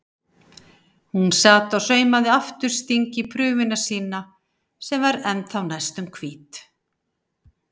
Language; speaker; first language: Icelandic; native; Icelandic